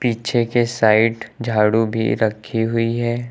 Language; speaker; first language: Hindi; native; Hindi